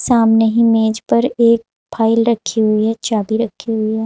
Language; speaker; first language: Hindi; native; Hindi